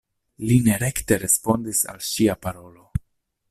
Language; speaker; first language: Esperanto; non-native, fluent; Italian